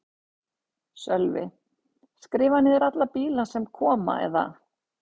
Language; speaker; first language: Icelandic; native; Icelandic